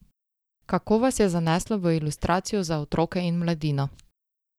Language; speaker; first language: Slovenian; native; Slovenian